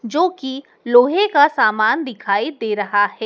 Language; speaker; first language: Hindi; native; Hindi